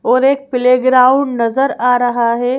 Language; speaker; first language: Hindi; native; Hindi